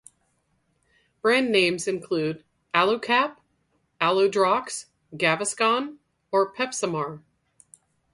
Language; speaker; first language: English; native; English